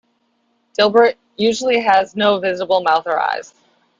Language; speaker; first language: English; native; English